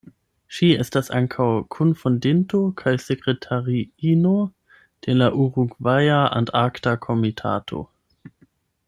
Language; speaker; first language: Esperanto; non-native, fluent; German